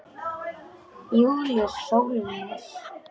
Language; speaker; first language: Icelandic; non-native, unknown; Polish